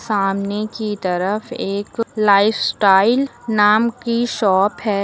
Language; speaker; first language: Hindi; native; Hindi